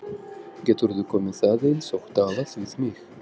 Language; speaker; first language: Icelandic; non-native, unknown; Russian